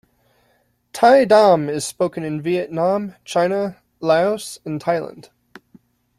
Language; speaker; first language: English; native; English